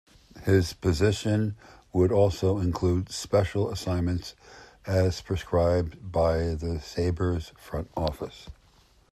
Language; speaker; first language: English; native; English